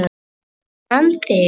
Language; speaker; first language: Icelandic; non-native, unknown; Polish